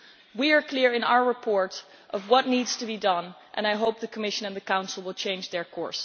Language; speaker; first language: English; non-native, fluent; Dutch